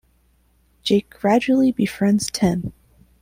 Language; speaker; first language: English; non-native, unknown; Spanish